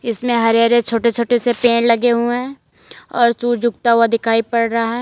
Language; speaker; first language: Hindi; native; Hindi